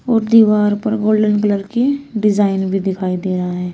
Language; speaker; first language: Hindi; native; Hindi